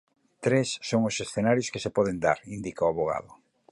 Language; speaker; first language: Galician; native; Galician